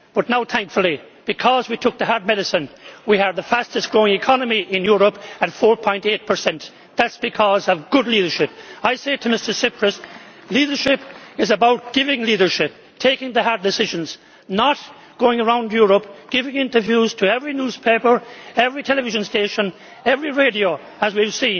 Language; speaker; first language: English; native; English